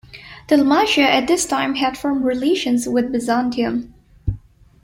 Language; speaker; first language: English; non-native, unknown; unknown